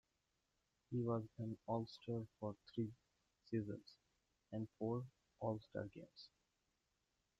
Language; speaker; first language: English; non-native, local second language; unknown